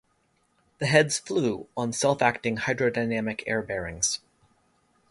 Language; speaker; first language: English; native; English